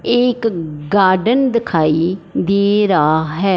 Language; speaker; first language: Hindi; non-native, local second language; Punjabi